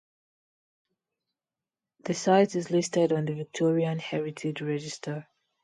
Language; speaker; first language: English; non-native, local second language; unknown